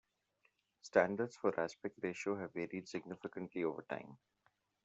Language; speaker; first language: English; non-native, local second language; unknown